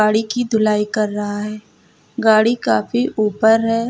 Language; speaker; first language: Hindi; native; Hindi